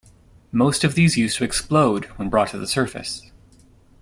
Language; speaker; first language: English; native; English